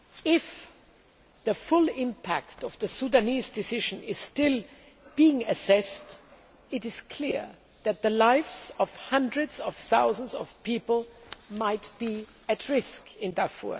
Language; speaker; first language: English; non-native, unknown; German